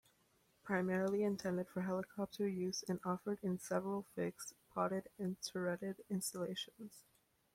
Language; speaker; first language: English; native; English